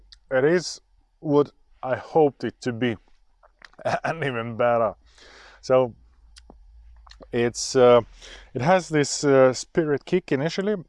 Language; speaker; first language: English; non-native, fluent; Ukrainian